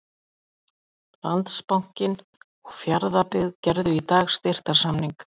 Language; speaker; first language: Icelandic; native; Icelandic